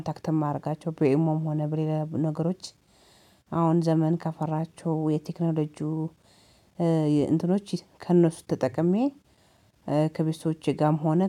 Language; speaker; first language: Amharic; native; Amharic